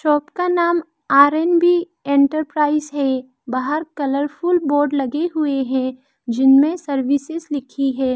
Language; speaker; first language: Hindi; non-native, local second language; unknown